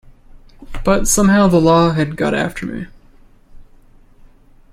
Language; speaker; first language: English; native; English